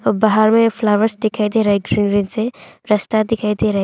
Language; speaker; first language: Hindi; non-native, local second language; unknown